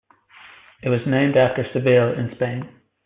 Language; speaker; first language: English; native; English